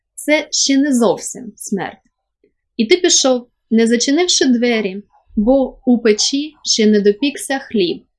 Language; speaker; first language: Ukrainian; native; Ukrainian